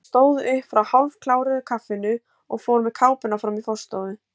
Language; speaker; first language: Icelandic; native; Icelandic